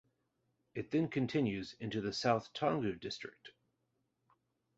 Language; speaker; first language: English; native; English